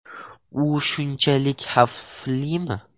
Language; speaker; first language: Uzbek; non-native, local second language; Russian